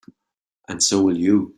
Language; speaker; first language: English; native; English